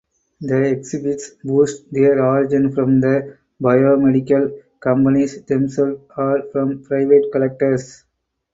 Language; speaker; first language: English; non-native, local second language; Tamil